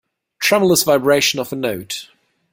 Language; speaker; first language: English; non-native, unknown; German